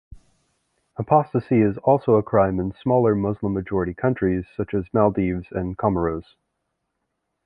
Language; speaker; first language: English; native; English